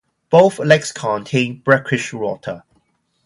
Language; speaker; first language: English; non-native, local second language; Cantonese